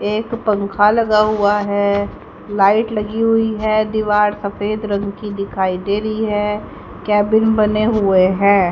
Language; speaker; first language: Hindi; native; Hindi